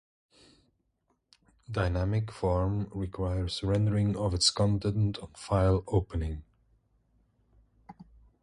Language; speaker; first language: English; non-native, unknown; Dutch